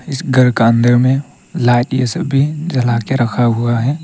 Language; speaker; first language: Hindi; non-native, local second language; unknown